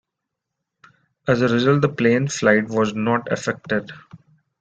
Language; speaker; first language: English; non-native, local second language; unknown